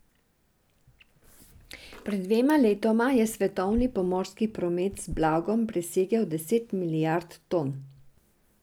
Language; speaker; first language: Slovenian; non-native, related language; Serbian